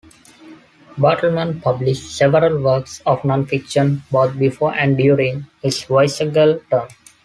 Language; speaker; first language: English; non-native, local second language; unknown